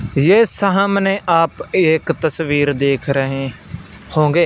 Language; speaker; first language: Hindi; non-native, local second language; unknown